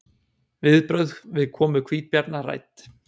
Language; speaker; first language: Icelandic; native; Icelandic